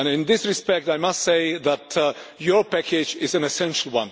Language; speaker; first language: English; non-native, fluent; Czech